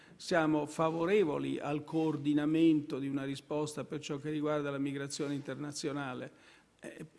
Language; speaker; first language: Italian; native; Italian